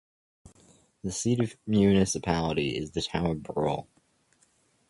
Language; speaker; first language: English; native; English